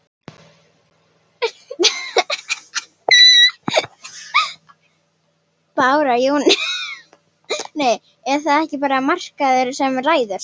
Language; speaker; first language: Icelandic; native; Icelandic